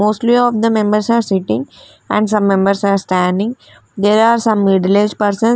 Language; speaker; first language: English; non-native, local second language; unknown